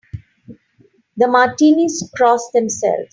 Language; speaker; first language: English; non-native, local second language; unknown